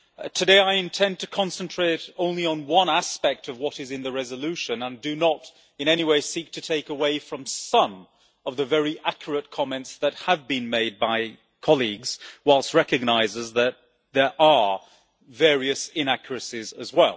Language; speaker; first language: English; native; English